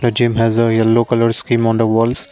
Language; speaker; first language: English; non-native, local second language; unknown